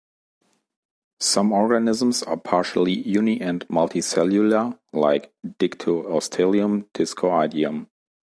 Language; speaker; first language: English; non-native, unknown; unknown